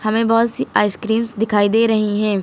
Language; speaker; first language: Hindi; native; Hindi